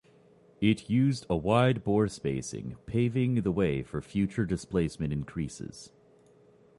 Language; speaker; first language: English; native; English